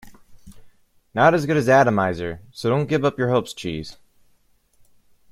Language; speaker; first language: English; native; English